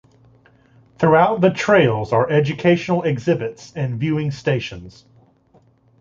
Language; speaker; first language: English; native; English